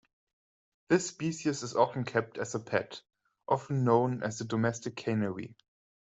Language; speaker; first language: English; non-native, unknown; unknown